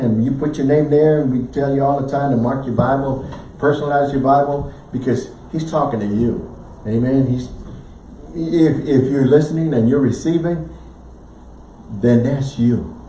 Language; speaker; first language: English; native; English